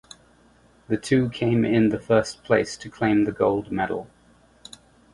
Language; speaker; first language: English; native; English